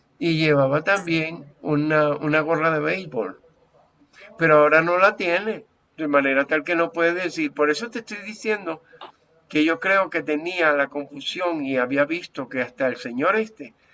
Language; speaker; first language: Spanish; native; Spanish